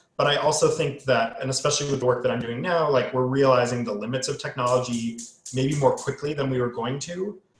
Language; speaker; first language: English; native; English